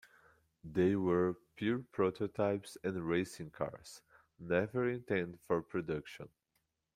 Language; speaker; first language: English; non-native, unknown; Portuguese